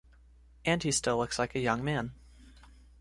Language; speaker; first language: English; native; English